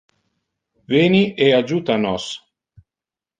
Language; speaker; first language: Interlingua; non-native, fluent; Italian